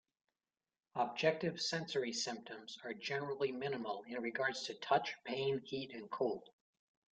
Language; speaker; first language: English; native; English